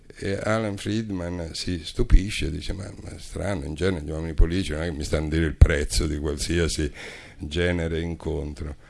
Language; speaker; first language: Italian; native; Italian